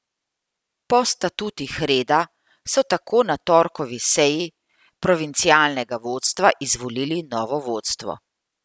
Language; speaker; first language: Slovenian; native; Slovenian